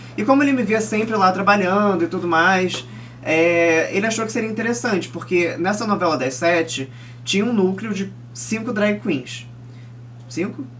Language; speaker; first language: Portuguese; early bilingual, other home language; Chinese